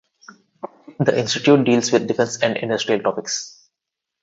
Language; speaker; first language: English; non-native, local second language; Telugu